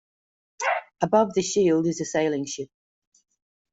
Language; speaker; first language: English; native; English